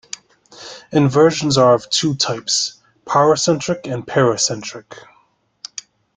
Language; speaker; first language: English; native; English